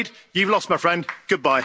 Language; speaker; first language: English; native; English